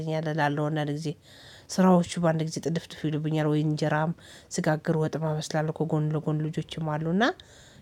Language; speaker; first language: Amharic; native; Amharic